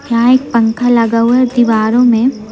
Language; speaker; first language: Hindi; native; Hindi